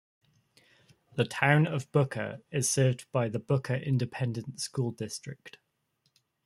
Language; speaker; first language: English; native; English